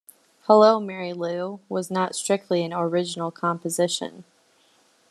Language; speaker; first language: English; native; English